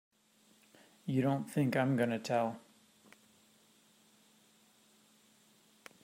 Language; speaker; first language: English; native; English